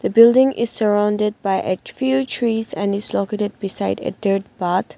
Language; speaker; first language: English; non-native, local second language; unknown